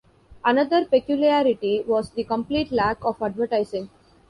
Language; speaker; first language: English; non-native, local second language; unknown